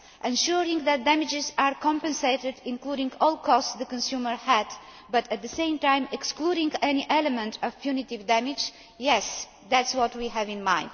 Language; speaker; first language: English; non-native, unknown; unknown